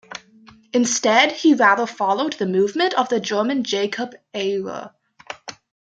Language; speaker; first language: English; native; English